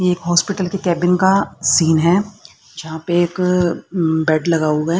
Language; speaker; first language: Hindi; native; Hindi